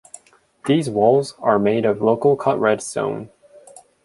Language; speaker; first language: English; native; English